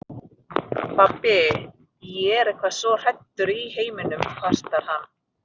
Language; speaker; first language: Icelandic; non-native, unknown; Filipino